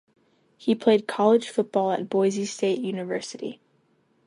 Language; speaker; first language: English; native; English